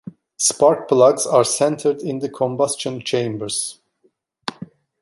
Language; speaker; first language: English; non-native, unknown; Turkish